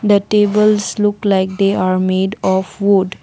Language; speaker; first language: English; non-native, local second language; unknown